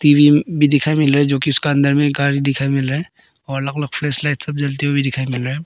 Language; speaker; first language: Hindi; early bilingual, other home language; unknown